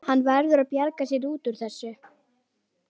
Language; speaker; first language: Icelandic; non-native, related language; Swedish